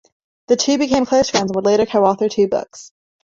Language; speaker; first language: English; native; English